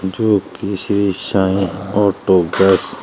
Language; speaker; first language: Hindi; native; Hindi